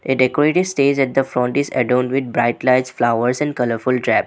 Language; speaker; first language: English; non-native, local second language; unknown